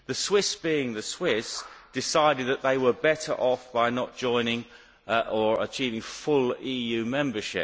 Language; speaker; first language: English; native; English